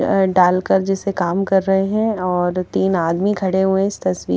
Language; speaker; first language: Hindi; native; Hindi